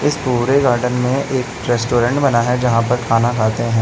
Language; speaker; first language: Hindi; native; Hindi